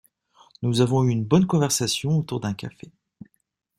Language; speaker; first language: French; native; French